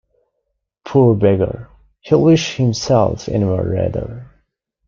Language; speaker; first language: English; non-native, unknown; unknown